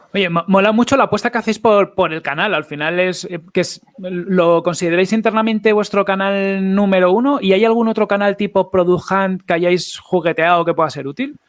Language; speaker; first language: Spanish; native; Spanish